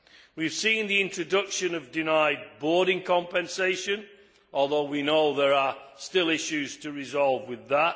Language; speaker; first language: English; native; English